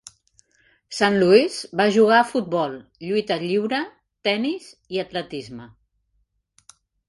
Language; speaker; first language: Catalan; native; Catalan